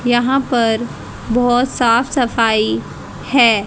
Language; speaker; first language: Hindi; native; Hindi